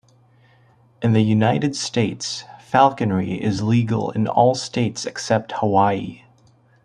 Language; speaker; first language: English; native; English